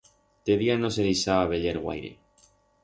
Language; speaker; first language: Aragonese; non-native, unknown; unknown